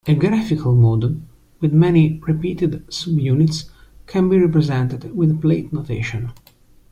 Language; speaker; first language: English; non-native, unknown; Italian